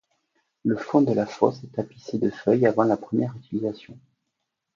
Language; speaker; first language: French; native; French